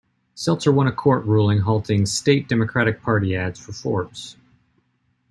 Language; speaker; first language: English; native; English